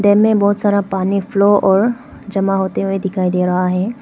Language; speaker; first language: Hindi; non-native, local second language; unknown